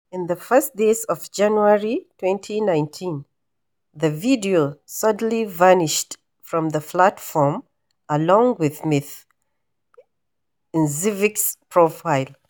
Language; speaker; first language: English; non-native, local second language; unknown